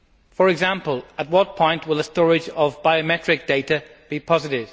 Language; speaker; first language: English; native; English